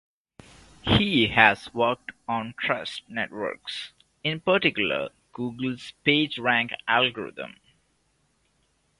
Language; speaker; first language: English; native; English